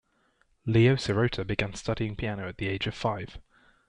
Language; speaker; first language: English; native; English